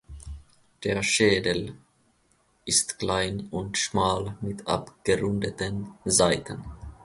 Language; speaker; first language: German; non-native, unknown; Finnish